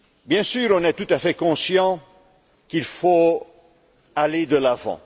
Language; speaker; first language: French; non-native, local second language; Dutch